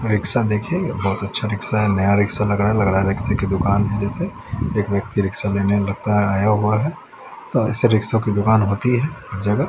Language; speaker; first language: Hindi; native; Hindi